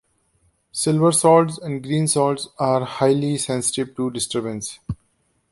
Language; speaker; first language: English; non-native, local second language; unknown